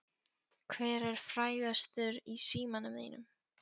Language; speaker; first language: Icelandic; non-native, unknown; Polish